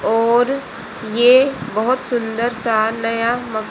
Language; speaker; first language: Hindi; native; Hindi